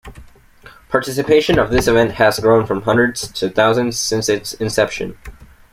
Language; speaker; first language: English; native; English